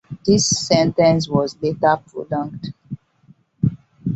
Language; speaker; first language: English; non-native, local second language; Hausa